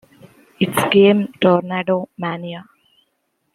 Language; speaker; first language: English; native; English